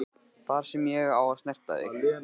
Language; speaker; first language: Icelandic; native; Icelandic